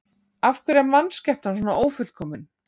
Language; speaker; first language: Icelandic; native; Icelandic